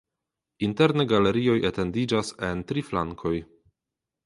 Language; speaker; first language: Esperanto; non-native, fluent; Polish